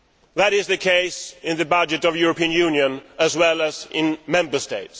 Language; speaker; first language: English; non-native, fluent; Swedish